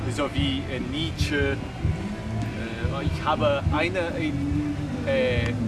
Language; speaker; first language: German; non-native, learner; Portuguese